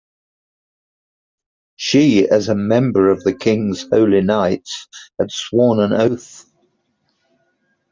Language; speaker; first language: English; native; English